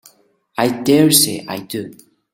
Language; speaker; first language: English; non-native, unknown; Mongolian